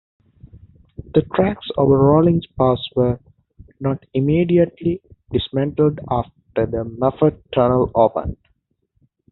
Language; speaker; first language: English; native; English